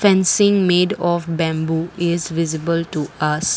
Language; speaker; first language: English; non-native, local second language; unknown